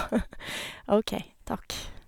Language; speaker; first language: Norwegian; native; Norwegian